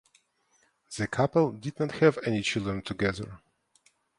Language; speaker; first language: English; non-native, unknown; Ukrainian